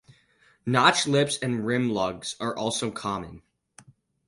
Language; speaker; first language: English; native; English